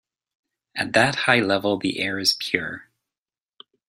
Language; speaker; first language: English; native; English